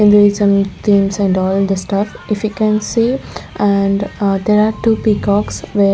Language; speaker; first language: English; non-native, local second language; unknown